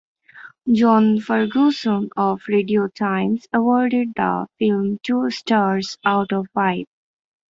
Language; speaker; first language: English; non-native, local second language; Bangla